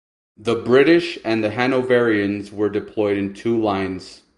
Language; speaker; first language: English; native; English